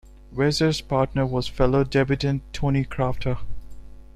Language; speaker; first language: English; non-native, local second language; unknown